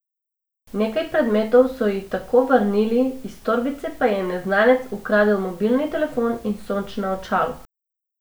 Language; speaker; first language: Slovenian; non-native, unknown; Macedonian